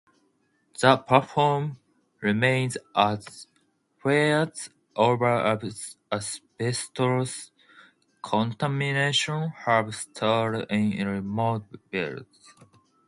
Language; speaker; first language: English; non-native, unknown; Japanese